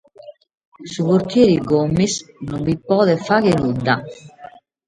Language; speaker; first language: Sardinian; native; Sardinian